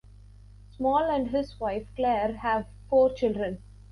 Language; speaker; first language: English; non-native, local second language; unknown